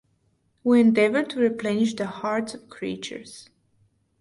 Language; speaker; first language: English; non-native, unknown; Bulgarian